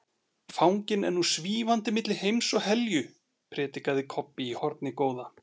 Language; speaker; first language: Icelandic; native; Icelandic